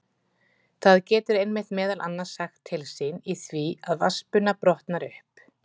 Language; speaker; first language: Icelandic; native; Icelandic